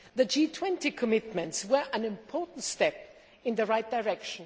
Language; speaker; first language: English; non-native, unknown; German